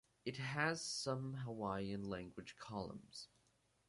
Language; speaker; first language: English; native; English